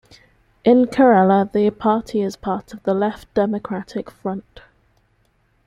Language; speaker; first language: English; native; English